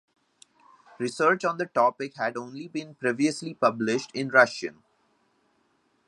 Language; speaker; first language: English; non-native, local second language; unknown